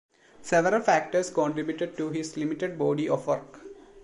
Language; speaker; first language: English; non-native, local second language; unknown